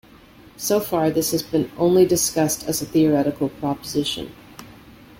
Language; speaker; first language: English; native; English